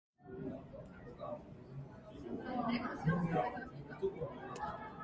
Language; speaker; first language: English; non-native, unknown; Japanese